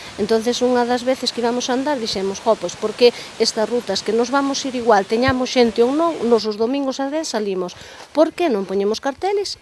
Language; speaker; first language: Galician; native; Galician